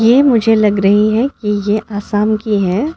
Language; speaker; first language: Hindi; non-native, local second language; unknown